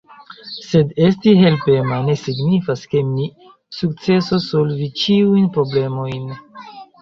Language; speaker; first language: Esperanto; non-native, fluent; Chinese